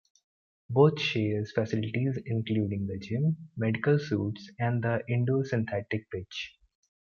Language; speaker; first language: English; non-native, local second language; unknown